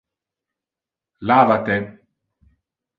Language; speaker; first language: Interlingua; non-native, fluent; Italian